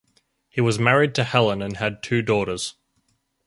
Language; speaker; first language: English; native; English